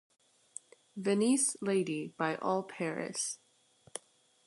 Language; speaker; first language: English; native; English